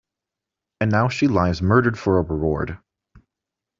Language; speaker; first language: English; native; English